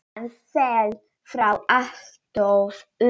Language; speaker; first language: Icelandic; non-native, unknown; Polish